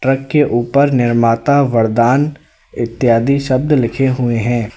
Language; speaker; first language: Hindi; native; Hindi